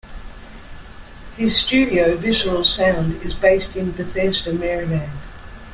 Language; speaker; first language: English; native; English